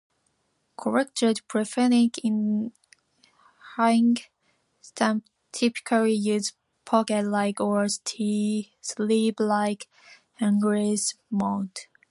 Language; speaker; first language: English; non-native, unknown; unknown